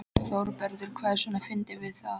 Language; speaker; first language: Icelandic; non-native, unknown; Polish